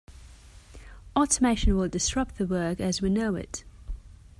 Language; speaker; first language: English; non-native, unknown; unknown